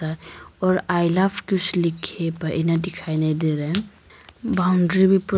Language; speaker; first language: Hindi; non-native, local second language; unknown